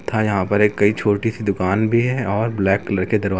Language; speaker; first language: Hindi; native; Hindi